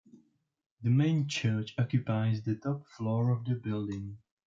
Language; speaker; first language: English; non-native, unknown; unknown